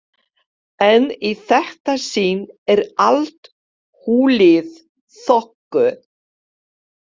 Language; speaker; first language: Icelandic; non-native, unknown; Polish